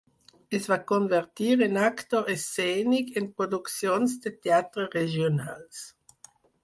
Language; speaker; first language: Catalan; non-native, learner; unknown